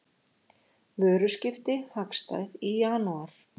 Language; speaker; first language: Icelandic; native; Icelandic